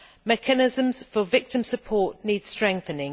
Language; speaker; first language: English; native; English